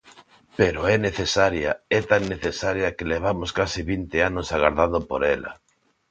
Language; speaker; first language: Galician; non-native, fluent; Spanish